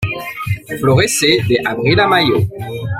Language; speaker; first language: Spanish; non-native, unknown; French